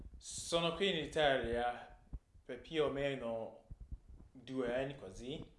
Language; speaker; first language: Italian; non-native, fluent; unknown